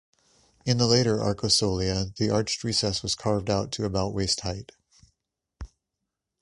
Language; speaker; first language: English; native; English